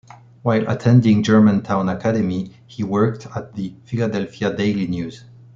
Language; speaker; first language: English; non-native, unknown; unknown